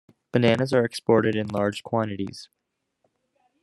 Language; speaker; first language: English; native; English